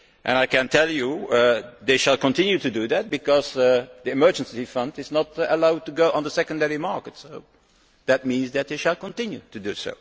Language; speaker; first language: English; non-native, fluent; Dutch